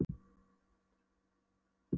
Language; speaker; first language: Icelandic; non-native, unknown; Polish